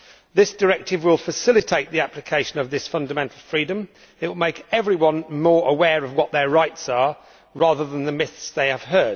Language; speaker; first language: English; native; English